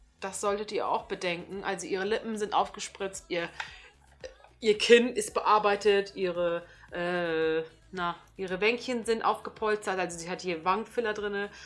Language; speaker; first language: German; early bilingual, other home language; Turkish